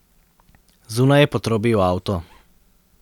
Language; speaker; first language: Slovenian; native; Slovenian